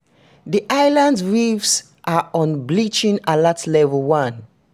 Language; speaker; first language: English; non-native, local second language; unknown